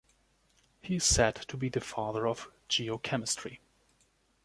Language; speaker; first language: English; non-native, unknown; German